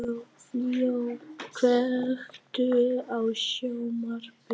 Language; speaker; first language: Icelandic; non-native, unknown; Vietnamese